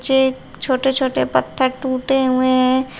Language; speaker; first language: Hindi; native; Hindi